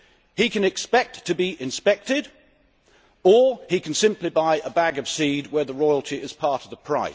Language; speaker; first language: English; native; English